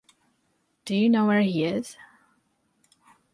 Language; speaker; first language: English; native; English